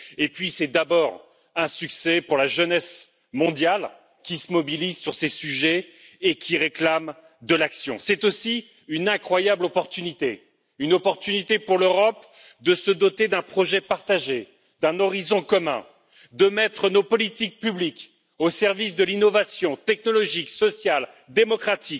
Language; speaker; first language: French; native; French